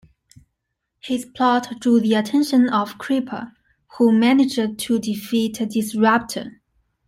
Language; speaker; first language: English; non-native, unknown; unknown